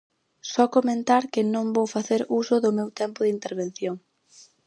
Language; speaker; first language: Galician; native; Galician